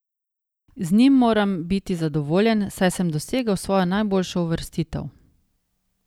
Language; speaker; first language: Slovenian; native; Slovenian